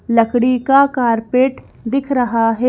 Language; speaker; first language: Hindi; native; Hindi